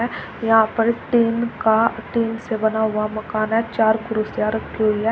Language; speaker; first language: Hindi; native; Hindi